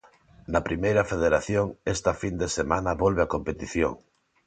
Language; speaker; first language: Galician; non-native, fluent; Spanish